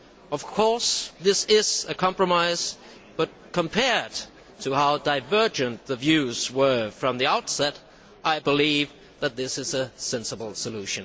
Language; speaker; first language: English; non-native, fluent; Danish